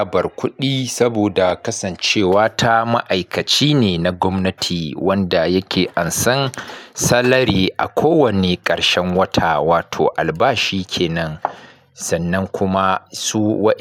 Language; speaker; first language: Hausa; native; Hausa